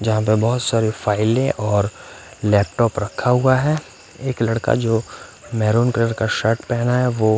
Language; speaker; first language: Hindi; non-native, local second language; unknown